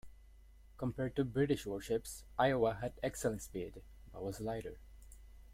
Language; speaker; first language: English; non-native, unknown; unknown